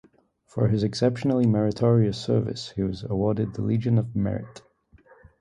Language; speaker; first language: English; native; English